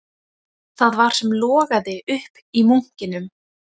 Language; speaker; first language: Icelandic; native; Icelandic